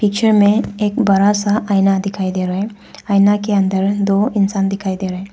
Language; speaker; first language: Hindi; non-native, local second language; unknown